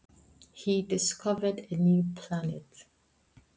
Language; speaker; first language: Icelandic; non-native, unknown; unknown